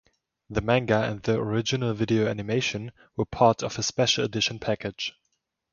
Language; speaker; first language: English; non-native, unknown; German